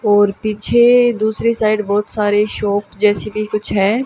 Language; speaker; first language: Hindi; native; Hindi